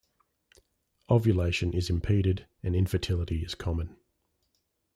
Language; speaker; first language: English; native; English